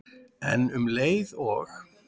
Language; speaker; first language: Icelandic; native; Icelandic